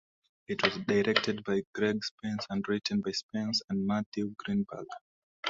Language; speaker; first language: English; non-native, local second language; Swahili